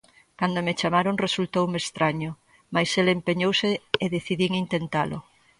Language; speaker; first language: Galician; native; Galician